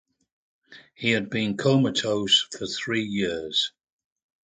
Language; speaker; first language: English; native; English